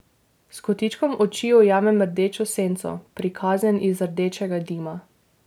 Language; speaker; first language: Slovenian; native; Slovenian